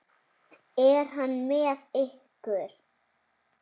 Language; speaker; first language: Icelandic; native; Icelandic